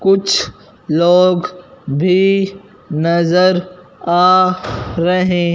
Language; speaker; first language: Hindi; non-native, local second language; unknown